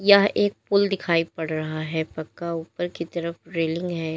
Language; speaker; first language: Hindi; native; Hindi